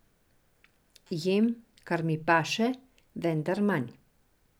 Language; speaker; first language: Slovenian; non-native, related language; Serbian